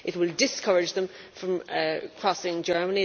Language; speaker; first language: English; native; English